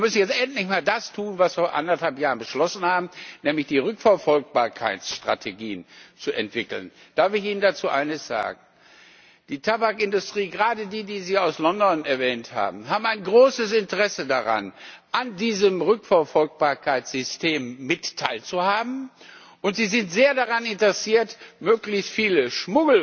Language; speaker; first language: German; non-native, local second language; Luxembourgish